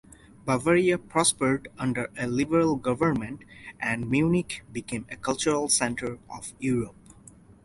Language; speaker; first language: English; non-native, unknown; Bangla